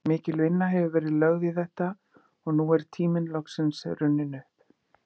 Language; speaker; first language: Icelandic; native; Icelandic